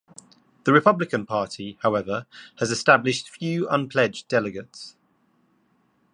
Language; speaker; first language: English; native; English